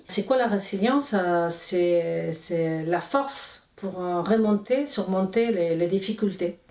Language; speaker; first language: French; non-native, fluent; Spanish